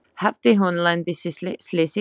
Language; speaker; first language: Icelandic; non-native, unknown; Slovak